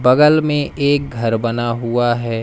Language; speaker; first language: Hindi; native; Hindi